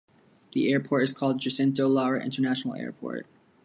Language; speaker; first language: English; native; English